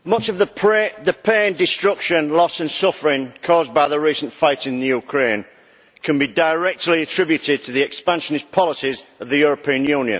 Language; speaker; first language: English; native; English